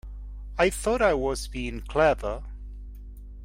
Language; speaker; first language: English; native; English